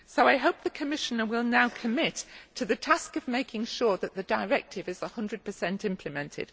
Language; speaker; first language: English; native; English